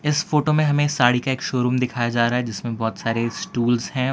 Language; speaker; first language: Hindi; non-native, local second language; Gujarati